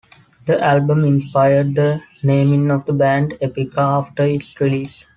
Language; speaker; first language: English; non-native, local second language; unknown